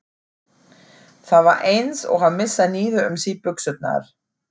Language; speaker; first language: Icelandic; non-native, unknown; German